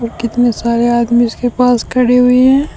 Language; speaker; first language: Hindi; native; Hindi